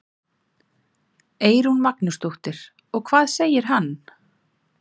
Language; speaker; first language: Icelandic; native; Icelandic